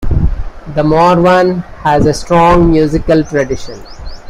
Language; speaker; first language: English; non-native, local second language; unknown